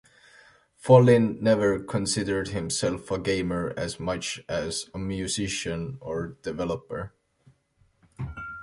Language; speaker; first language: English; non-native, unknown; Estonian